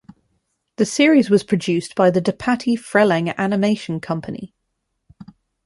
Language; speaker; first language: English; native; English